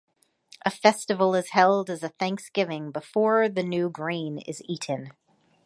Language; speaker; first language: English; native; English